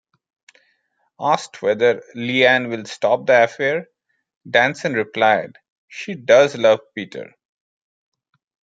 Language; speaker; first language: English; non-native, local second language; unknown